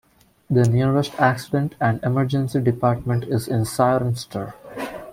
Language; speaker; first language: English; non-native, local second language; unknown